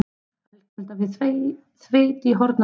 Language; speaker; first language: Icelandic; native; Icelandic